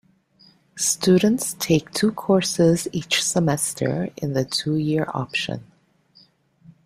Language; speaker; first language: English; native; English